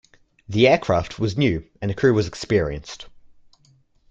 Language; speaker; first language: English; native; English